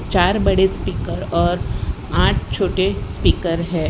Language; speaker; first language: Hindi; non-native, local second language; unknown